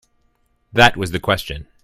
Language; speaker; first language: English; native; English